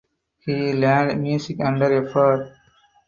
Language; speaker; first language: English; non-native, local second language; Tamil